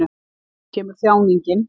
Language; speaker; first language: Icelandic; native; Icelandic